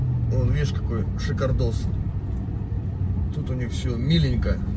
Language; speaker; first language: Russian; native; Russian